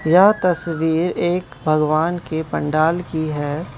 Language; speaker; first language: Hindi; non-native, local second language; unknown